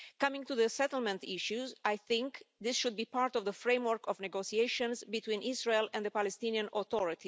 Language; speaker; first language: English; non-native, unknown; Romanian